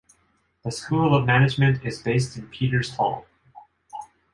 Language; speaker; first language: English; non-native, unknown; Japanese